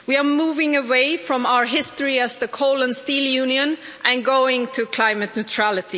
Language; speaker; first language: English; non-native, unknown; Swedish